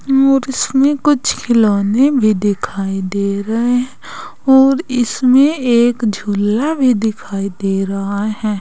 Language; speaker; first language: Hindi; native; Hindi